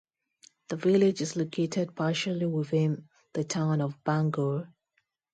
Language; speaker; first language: English; non-native, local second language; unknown